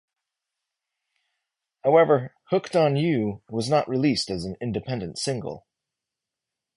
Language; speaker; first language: English; native; English